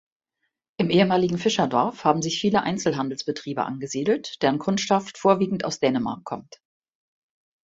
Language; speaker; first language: German; native; German